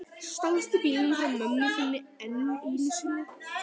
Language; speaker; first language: Icelandic; native; Icelandic